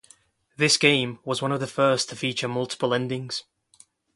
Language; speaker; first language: English; non-native, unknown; Kurdish